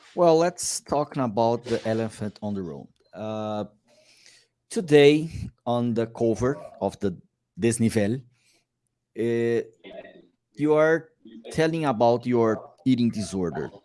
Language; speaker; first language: English; non-native, learner; Portuguese